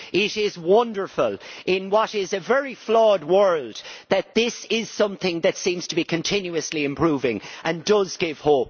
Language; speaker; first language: English; native; English